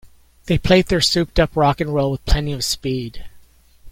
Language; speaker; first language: English; native; English